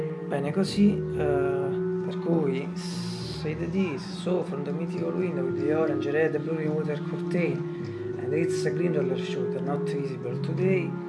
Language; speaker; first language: English; non-native, learner; Italian